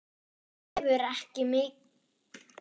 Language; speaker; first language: Icelandic; non-native, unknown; German